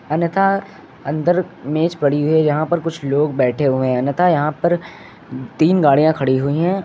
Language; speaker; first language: Hindi; native; Hindi